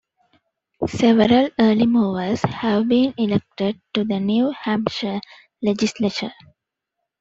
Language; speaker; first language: English; non-native, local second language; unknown